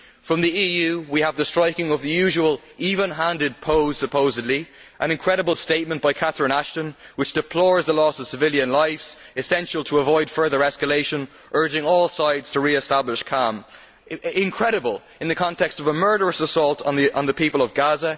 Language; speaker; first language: English; native; English